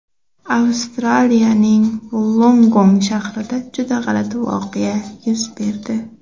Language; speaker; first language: Uzbek; non-native, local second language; Kara-Kalpak